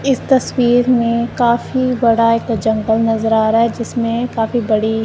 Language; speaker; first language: Hindi; non-native, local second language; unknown